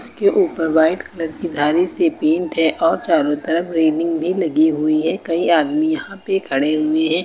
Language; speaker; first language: Hindi; native; Hindi